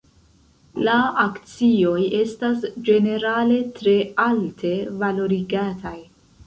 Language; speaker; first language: Esperanto; non-native, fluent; Central Kurdish